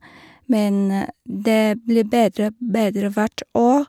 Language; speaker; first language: Norwegian; non-native, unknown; Vietnamese